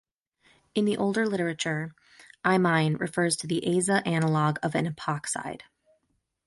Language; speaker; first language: English; native; English